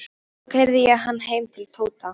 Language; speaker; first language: Icelandic; non-native, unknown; Polish